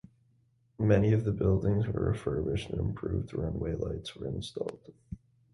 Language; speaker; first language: English; native; English